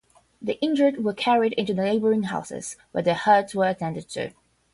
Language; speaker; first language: English; non-native, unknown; Portuguese